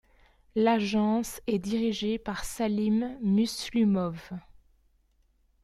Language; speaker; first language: French; native; French